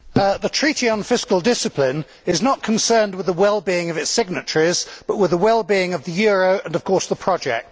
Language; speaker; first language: English; native; English